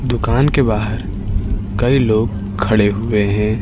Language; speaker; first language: Hindi; native; Hindi